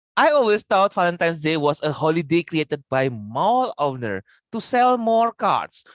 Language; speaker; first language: English; non-native, fluent; Indonesian